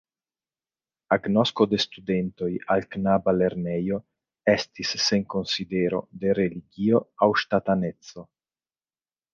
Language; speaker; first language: Esperanto; non-native, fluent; Italian